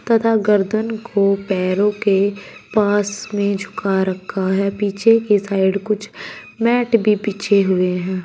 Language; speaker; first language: Hindi; native; Hindi